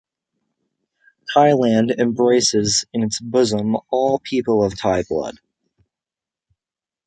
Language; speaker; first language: English; native; English